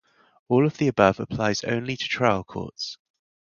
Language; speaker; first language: English; native; English